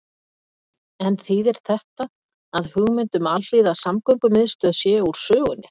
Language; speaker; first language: Icelandic; native; Icelandic